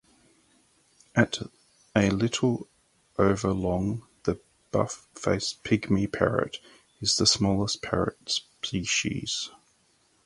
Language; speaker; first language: English; native; English